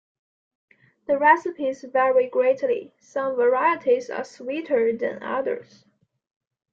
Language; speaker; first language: English; non-native, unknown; Chinese